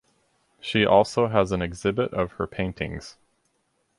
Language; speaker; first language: English; native; English